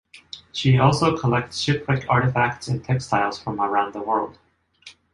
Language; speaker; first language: English; non-native, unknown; Japanese